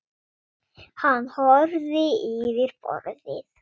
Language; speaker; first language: Icelandic; non-native, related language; Swedish